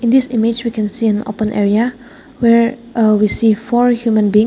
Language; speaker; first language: English; non-native, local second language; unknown